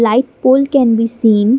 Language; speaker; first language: English; non-native, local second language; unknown